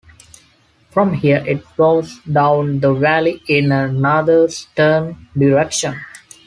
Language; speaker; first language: English; non-native, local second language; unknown